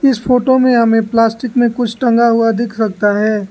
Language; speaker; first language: Hindi; non-native, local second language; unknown